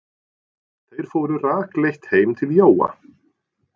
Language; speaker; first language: Icelandic; non-native, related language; Norwegian